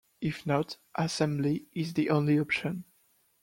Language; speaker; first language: English; non-native, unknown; French